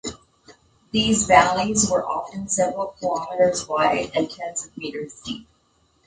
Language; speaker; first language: English; native; English